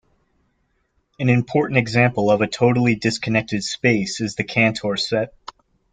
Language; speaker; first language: English; native; English